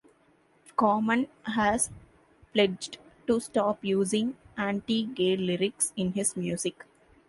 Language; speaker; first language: English; non-native, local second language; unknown